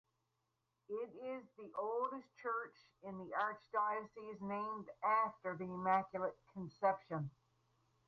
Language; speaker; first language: English; native; English